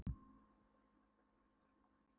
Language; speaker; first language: Icelandic; non-native, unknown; Polish